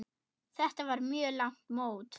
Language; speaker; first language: Icelandic; non-native, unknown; German